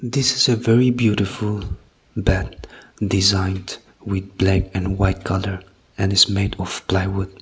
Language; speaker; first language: English; non-native, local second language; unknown